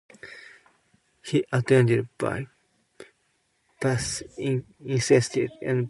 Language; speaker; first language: English; non-native, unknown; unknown